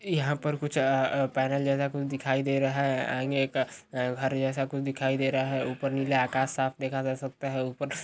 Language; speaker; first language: Hindi; native; Hindi